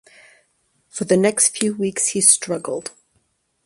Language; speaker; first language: English; native; English